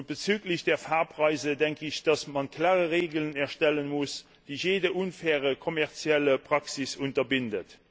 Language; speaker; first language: German; non-native, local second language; Luxembourgish